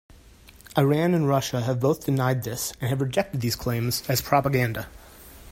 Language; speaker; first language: English; native; English